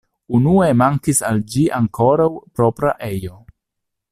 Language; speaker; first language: Esperanto; non-native, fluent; Italian